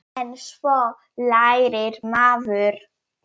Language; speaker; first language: Icelandic; non-native, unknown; Polish